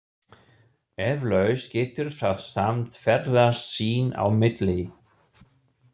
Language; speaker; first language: Icelandic; non-native, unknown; German